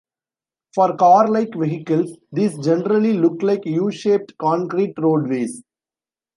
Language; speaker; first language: English; non-native, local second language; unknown